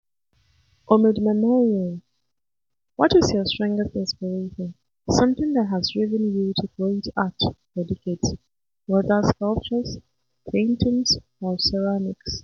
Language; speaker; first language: English; non-native, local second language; Hausa